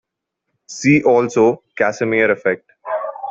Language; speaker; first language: English; non-native, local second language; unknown